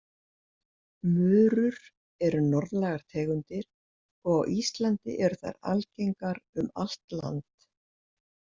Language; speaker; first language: Icelandic; native; Icelandic